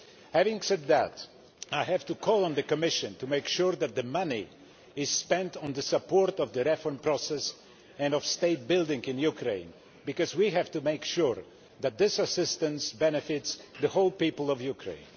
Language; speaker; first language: English; non-native, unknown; Polish